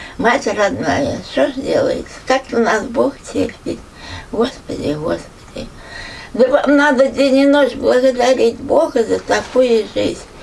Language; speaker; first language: Russian; native; Russian